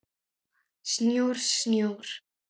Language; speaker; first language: Icelandic; native; Icelandic